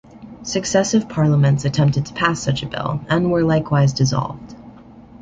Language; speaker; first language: English; native; English